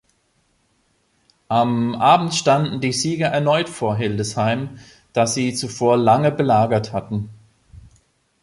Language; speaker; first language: German; native; German